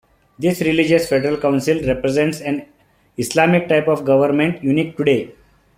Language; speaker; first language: English; non-native, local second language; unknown